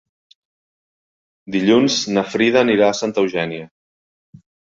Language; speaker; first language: Catalan; native; Catalan